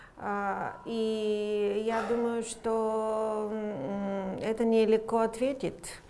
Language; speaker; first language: Russian; non-native, fluent; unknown